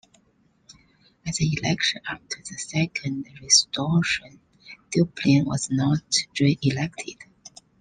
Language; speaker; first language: English; non-native, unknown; Chinese